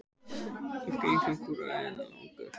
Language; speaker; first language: Icelandic; native; Icelandic